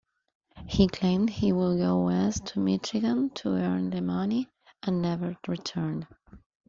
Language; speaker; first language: English; non-native, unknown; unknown